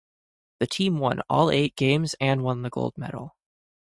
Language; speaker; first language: English; native; English